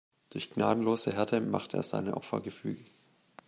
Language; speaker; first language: German; native; German